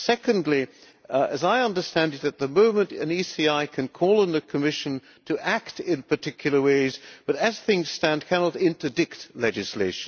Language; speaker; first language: English; non-native, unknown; Hungarian